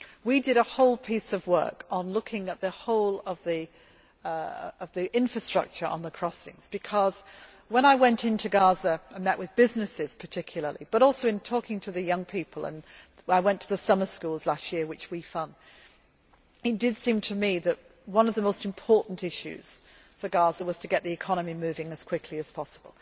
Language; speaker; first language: English; native; English